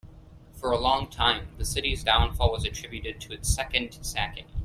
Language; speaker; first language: English; native; English